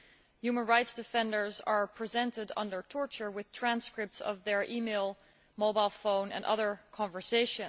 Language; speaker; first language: English; non-native, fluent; Dutch